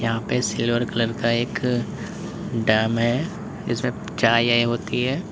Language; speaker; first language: Hindi; native; Hindi